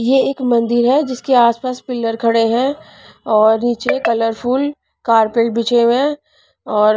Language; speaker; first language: Hindi; non-native, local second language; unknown